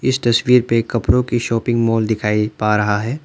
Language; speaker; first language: Hindi; non-native, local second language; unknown